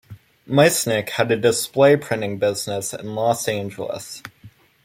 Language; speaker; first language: English; native; English